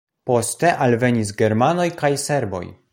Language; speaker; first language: Esperanto; non-native, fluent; Polish